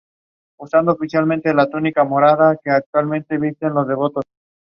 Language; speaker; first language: English; non-native, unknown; Spanish